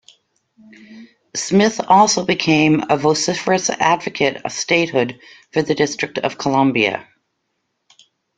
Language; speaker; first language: English; native; English